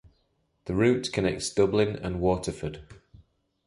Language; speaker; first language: English; native; English